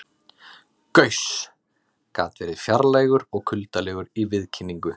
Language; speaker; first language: Icelandic; native; Icelandic